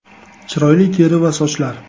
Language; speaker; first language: Uzbek; native; Uzbek